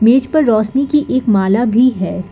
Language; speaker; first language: Hindi; non-native, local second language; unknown